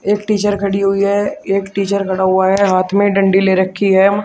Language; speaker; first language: Hindi; native; Hindi